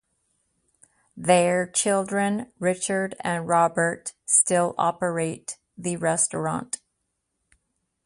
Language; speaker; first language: English; native; English